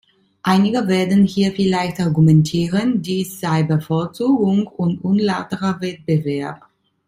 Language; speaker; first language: German; non-native, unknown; Italian